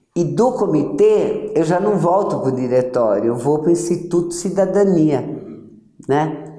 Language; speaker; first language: Portuguese; early bilingual, other home language; Yiddish